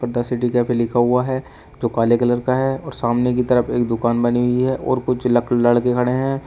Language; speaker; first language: Hindi; native; Hindi